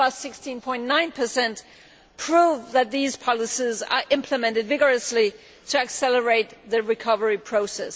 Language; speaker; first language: English; non-native, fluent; Danish